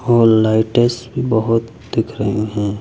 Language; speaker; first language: Hindi; native; Hindi